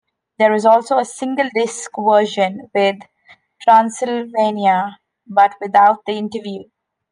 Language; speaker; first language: English; non-native, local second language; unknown